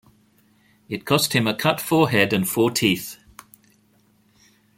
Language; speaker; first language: English; native; English